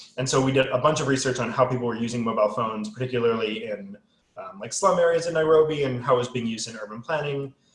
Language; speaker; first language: English; native; English